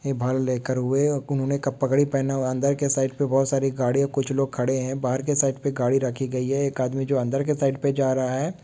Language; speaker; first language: Hindi; non-native, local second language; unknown